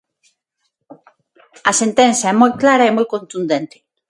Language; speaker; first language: Galician; non-native, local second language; Spanish